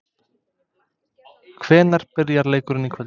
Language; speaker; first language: Icelandic; non-native, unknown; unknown